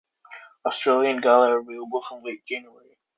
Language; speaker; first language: English; native; English